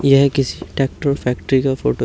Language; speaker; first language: Hindi; native; Hindi